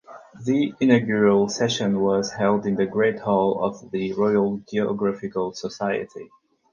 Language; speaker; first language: English; non-native, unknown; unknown